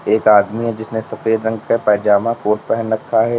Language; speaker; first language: Hindi; native; Hindi